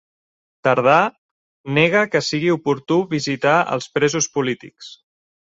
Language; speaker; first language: Catalan; native; Catalan